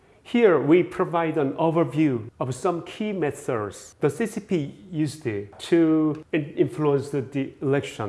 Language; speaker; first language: English; non-native, fluent; Korean